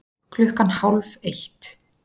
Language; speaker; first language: Icelandic; native; Icelandic